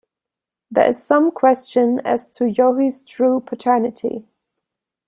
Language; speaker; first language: English; non-native, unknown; German